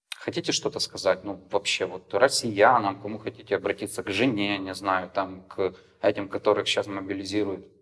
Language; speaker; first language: Russian; native; Russian